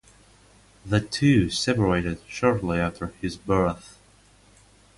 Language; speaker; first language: English; non-native, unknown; Russian